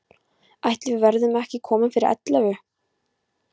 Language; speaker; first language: Icelandic; non-native, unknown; Polish